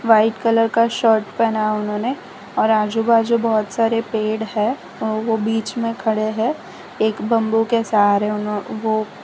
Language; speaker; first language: Hindi; non-native, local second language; Gujarati